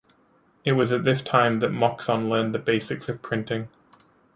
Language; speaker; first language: English; native; English